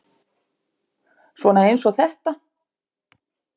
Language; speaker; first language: Icelandic; native; Icelandic